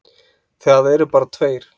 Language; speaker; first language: Icelandic; native; Icelandic